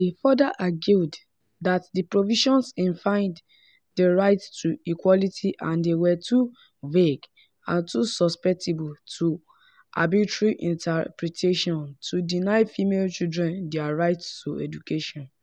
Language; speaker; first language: English; non-native, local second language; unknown